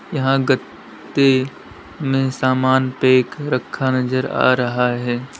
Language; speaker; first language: Hindi; native; Hindi